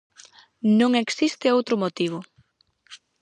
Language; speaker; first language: Galician; native; Galician